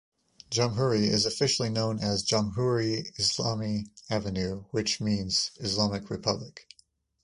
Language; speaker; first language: English; native; English